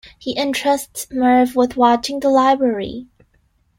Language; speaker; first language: English; non-native, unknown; Chinese